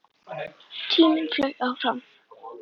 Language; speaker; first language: Icelandic; native; Icelandic